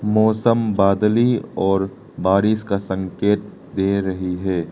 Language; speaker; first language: Hindi; non-native, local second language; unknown